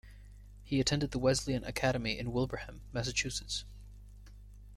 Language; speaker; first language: English; native; English